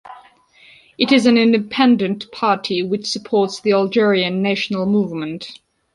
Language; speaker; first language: English; non-native, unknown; Georgian